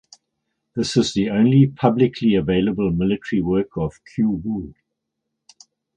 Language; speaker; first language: English; native; English